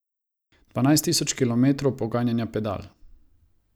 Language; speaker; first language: Slovenian; non-native, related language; Croatian